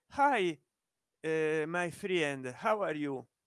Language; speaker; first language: English; non-native, learner; Italian